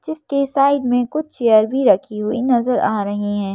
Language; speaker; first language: Hindi; native; Hindi